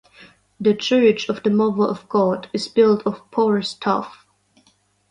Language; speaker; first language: English; non-native, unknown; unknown